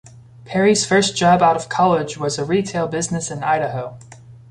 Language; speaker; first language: English; native; English